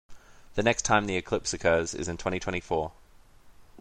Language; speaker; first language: English; native; English